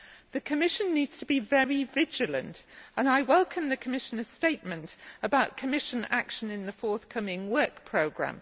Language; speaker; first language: English; native; English